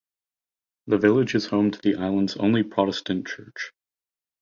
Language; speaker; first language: English; native; English